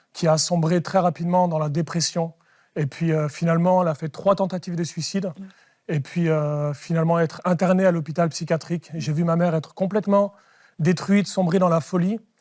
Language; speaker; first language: French; early bilingual, other home language; Arabic